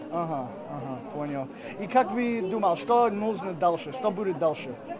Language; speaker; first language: Russian; non-native, learner; English